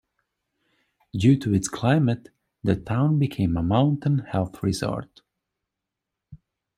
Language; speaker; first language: English; non-native, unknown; Hungarian